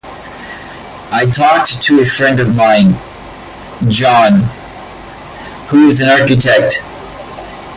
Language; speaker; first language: English; native; English